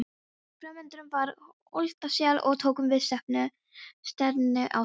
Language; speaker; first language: Icelandic; non-native, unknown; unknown